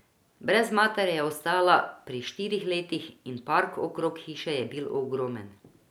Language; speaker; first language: Slovenian; non-native, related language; Croatian